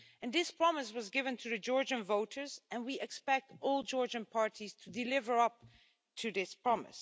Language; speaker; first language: English; non-native, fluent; Dutch